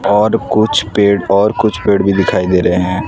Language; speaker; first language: Hindi; non-native, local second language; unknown